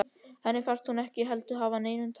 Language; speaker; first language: Icelandic; native; Icelandic